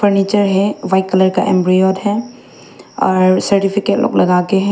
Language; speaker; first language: Hindi; non-native, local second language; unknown